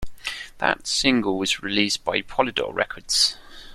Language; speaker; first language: English; non-native, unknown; German